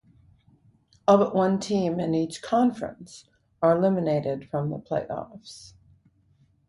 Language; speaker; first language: English; native; English